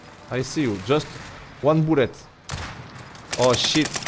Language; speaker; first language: English; non-native, learner; French